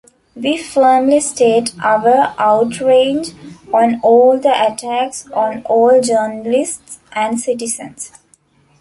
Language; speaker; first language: English; non-native, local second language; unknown